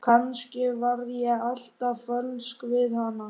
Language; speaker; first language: Icelandic; native; Icelandic